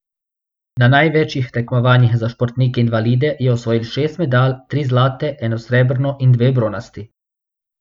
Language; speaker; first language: Slovenian; non-native, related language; Bosnian